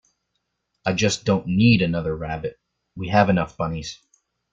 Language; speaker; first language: English; native; English